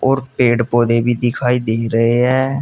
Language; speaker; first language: Hindi; native; Hindi